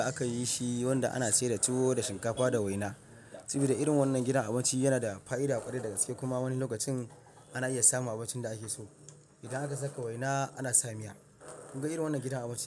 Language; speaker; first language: Hausa; non-native, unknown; Yoruba